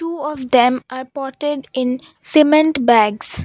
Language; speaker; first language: English; non-native, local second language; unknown